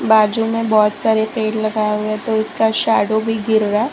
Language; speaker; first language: Hindi; non-native, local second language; Gujarati